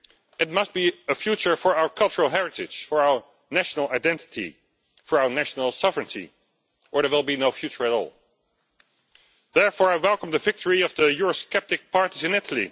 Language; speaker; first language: English; non-native, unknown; Dutch